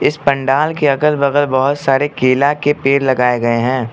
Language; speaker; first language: Hindi; non-native, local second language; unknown